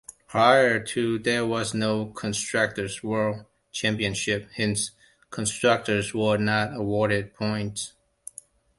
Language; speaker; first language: English; non-native, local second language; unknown